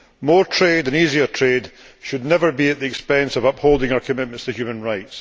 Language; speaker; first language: English; native; English